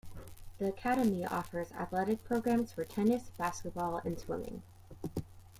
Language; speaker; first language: English; native; English